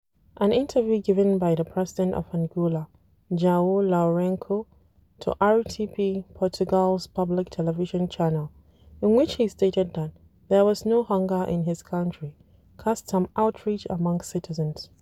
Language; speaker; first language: English; non-native, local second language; Hausa